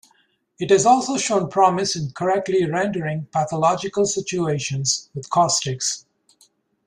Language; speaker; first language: English; native; English